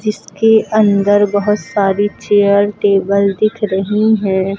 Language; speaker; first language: Hindi; native; Hindi